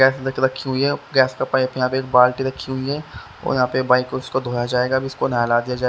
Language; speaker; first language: Hindi; native; Hindi